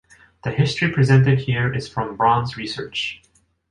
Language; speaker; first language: English; non-native, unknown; Japanese